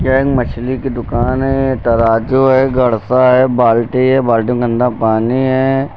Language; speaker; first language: Hindi; native; Hindi